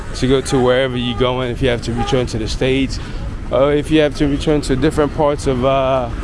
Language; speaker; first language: English; native; English